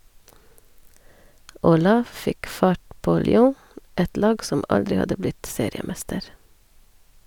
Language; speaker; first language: Norwegian; non-native, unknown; Hungarian